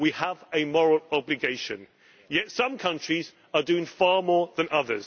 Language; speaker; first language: English; native; English